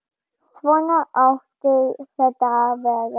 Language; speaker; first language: Icelandic; non-native, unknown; German